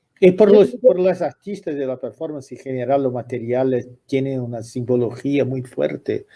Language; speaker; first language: Spanish; non-native, related language; Portuguese